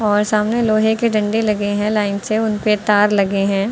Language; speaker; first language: Hindi; native; Hindi